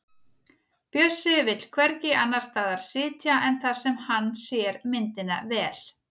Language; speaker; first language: Icelandic; native; Icelandic